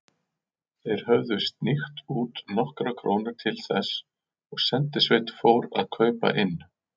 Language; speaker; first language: Icelandic; native; Icelandic